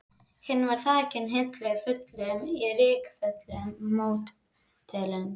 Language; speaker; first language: Icelandic; native; Icelandic